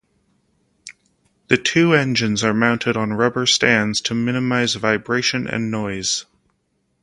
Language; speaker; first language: English; native; English